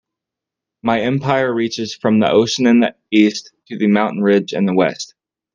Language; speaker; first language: English; native; English